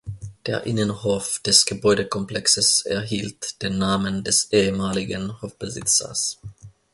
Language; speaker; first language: German; non-native, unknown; Finnish